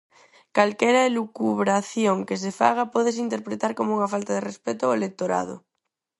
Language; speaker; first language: Galician; non-native, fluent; Spanish